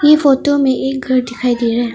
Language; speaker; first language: Hindi; non-native, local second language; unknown